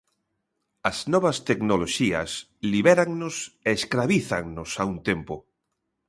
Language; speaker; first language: Galician; native; Galician